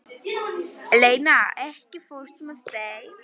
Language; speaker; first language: Icelandic; non-native, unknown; Polish